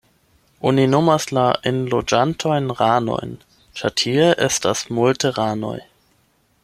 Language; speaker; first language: Esperanto; non-native, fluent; German